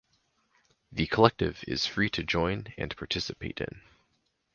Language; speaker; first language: English; native; English